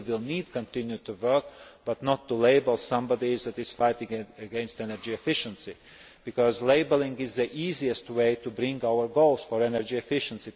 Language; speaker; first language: English; non-native, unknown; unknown